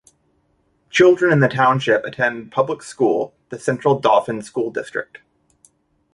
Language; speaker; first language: English; native; English